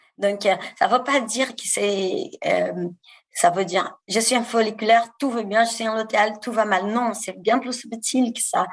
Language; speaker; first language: French; non-native, fluent; Portuguese